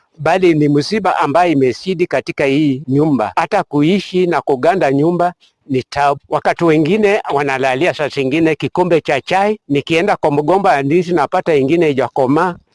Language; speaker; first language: Swahili; non-native, local second language; Kalenjin